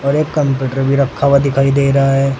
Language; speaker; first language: Hindi; native; Hindi